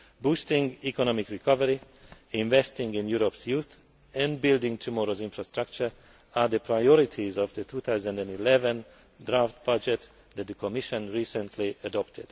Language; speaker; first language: English; non-native, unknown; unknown